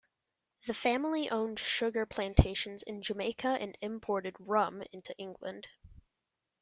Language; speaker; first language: English; native; English